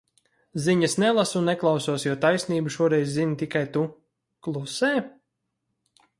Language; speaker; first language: Latvian; native; Latvian